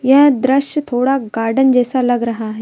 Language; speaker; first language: Hindi; native; Hindi